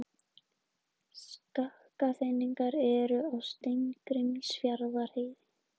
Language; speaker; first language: Icelandic; native; Icelandic